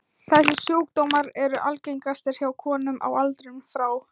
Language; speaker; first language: Icelandic; non-native, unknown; Thai